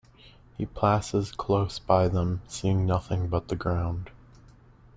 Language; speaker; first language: English; native; English